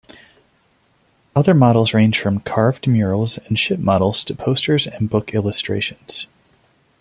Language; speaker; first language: English; non-native, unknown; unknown